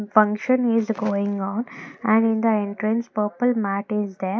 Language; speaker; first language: English; non-native, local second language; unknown